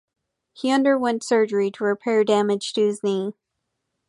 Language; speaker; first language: English; native; English